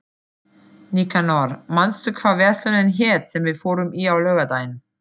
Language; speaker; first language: Icelandic; non-native, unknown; German